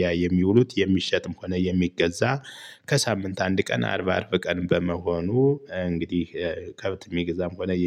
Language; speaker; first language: Amharic; native; Amharic